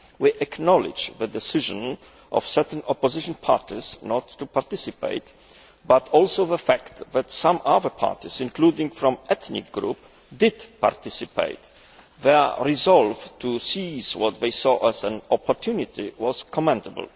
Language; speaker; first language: English; native; English